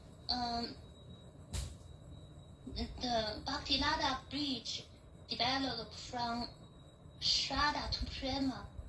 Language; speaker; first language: English; non-native, fluent; Chinese